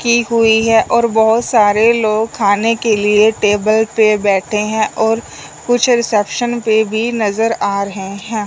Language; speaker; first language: Hindi; non-native, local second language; Punjabi